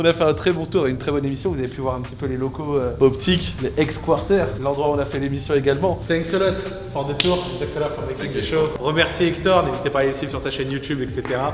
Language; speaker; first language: French; native; French